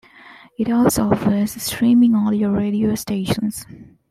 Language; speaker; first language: English; non-native, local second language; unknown